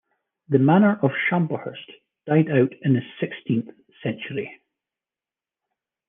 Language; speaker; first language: English; native; English